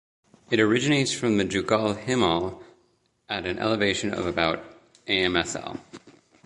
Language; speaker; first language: English; native; English